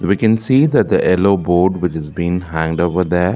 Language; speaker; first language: English; non-native, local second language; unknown